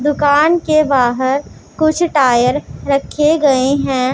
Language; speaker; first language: Hindi; non-native, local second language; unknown